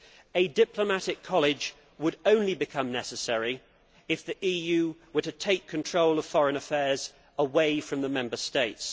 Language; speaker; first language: English; native; English